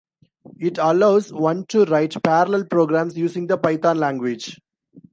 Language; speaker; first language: English; non-native, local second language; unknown